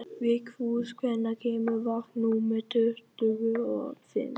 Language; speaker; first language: Icelandic; non-native, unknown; Vietnamese